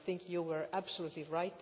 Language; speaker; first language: English; non-native, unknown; Finnish